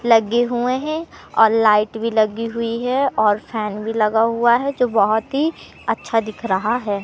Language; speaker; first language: Hindi; native; Hindi